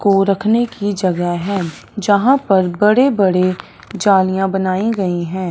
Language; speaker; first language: Hindi; non-native, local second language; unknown